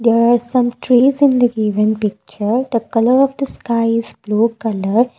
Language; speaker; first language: English; non-native, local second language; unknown